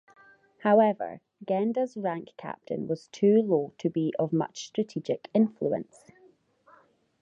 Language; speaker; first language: English; native; English